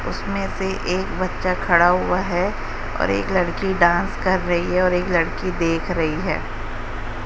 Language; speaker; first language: Hindi; native; Hindi